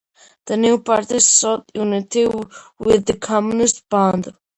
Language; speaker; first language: English; non-native, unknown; Georgian